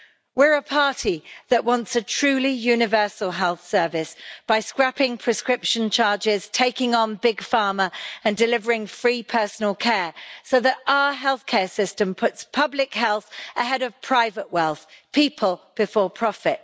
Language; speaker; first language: English; native; English